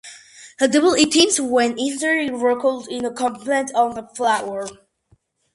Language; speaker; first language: English; non-native, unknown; Georgian